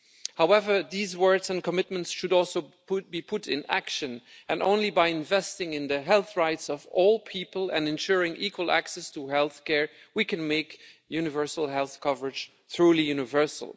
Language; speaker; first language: English; non-native, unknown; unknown